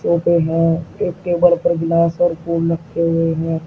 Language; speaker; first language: Hindi; native; Hindi